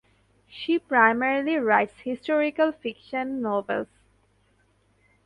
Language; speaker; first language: English; non-native, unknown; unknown